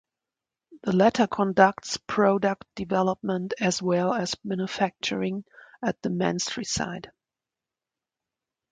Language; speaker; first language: English; native; English